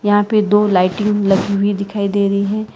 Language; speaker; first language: Hindi; non-native, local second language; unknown